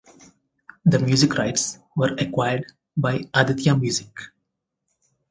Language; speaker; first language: English; non-native, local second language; Telugu